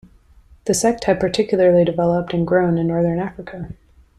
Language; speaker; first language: English; native; English